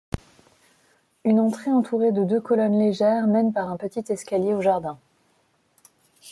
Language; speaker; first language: French; non-native, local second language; Malagasy